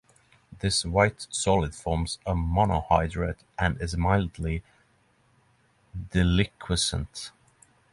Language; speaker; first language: English; non-native, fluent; Norwegian